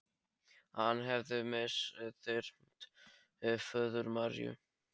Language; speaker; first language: Icelandic; non-native, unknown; Polish